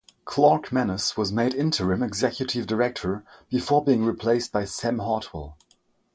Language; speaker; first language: English; non-native, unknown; French